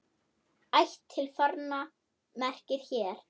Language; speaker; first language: Icelandic; non-native, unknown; German